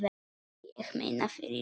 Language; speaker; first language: Icelandic; non-native, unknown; Polish